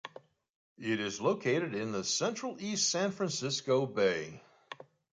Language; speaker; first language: English; native; English